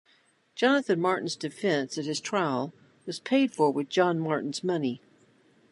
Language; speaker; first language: English; native; English